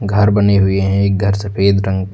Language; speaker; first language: Hindi; native; Hindi